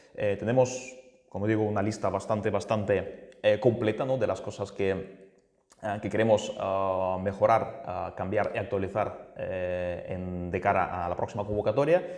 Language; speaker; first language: Spanish; non-native, fluent; Russian